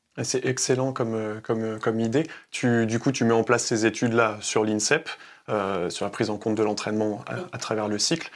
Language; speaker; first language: French; native; French